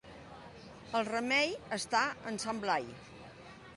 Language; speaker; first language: Catalan; non-native, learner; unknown